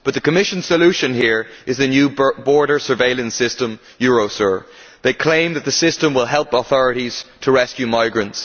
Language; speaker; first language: English; native; English